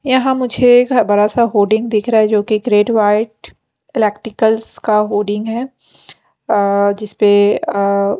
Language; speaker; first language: Hindi; non-native, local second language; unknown